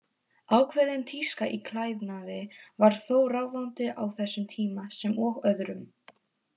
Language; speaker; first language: Icelandic; non-native, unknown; Polish